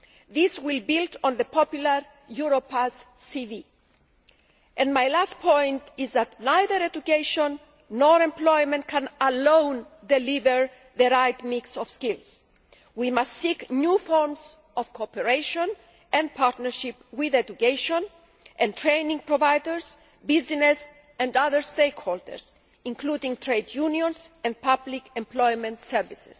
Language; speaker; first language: English; non-native, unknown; Greek